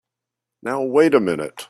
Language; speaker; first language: English; native; English